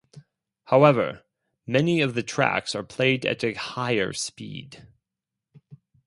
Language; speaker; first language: English; non-native, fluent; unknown